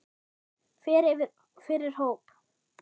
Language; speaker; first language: Icelandic; non-native, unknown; German